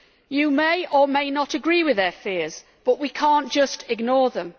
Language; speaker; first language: English; native; English